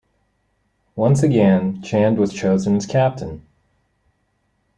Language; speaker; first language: English; native; English